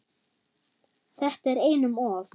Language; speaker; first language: Icelandic; non-native, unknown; German